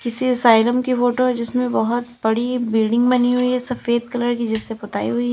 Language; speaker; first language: Hindi; native; Hindi